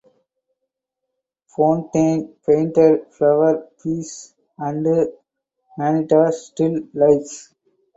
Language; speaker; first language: English; non-native, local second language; Tamil